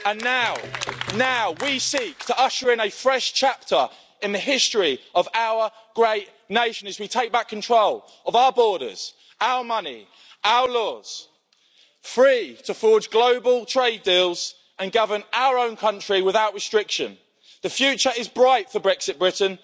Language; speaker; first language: English; native; English